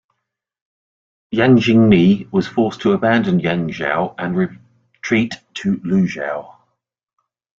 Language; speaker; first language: English; native; English